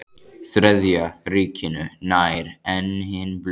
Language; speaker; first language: Icelandic; native; Icelandic